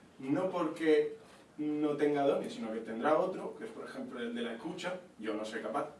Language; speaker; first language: Spanish; non-native, fluent; Italian